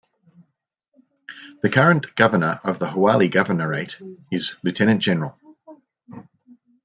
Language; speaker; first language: English; native; English